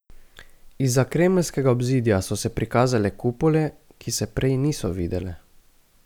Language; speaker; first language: Slovenian; native; Slovenian